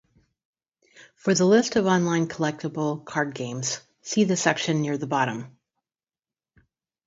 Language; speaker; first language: English; native; English